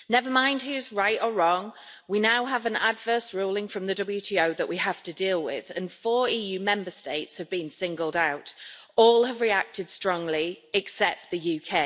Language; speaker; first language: English; native; English